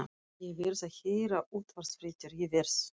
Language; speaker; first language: Icelandic; non-native, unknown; Russian